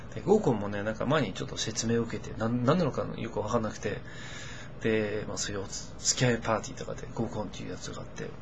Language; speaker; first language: Japanese; non-native, fluent; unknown